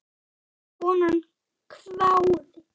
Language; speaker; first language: Icelandic; native; Icelandic